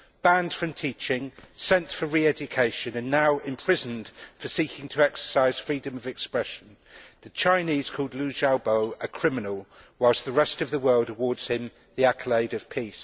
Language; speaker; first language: English; native; English